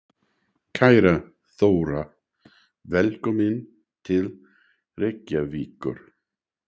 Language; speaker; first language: Icelandic; non-native, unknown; English